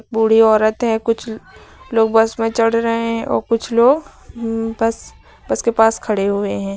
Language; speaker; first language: Hindi; native; Hindi